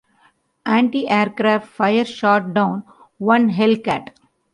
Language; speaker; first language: English; non-native, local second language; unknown